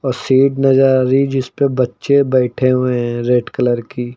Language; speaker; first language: Hindi; native; Hindi